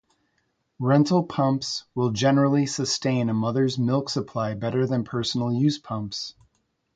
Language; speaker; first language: English; native; English